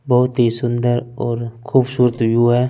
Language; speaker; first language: Hindi; non-native, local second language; Punjabi